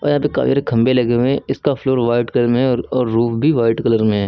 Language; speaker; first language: Hindi; native; Hindi